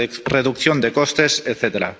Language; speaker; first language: Spanish; non-native, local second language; Catalan